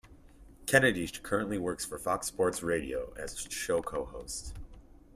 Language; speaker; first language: English; native; English